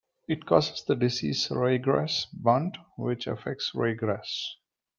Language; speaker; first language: English; non-native, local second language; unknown